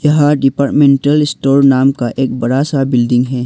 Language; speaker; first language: Hindi; non-native, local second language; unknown